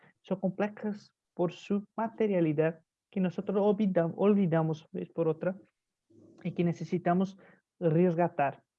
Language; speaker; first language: Spanish; non-native, fluent; Portuguese